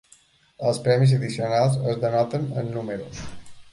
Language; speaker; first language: Catalan; native; Catalan